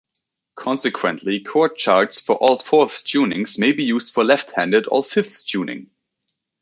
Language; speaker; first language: English; native; English